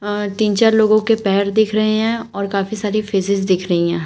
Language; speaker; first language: Hindi; native; Hindi